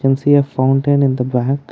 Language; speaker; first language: English; non-native, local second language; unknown